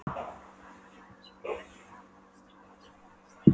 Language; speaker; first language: Icelandic; non-native, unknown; Polish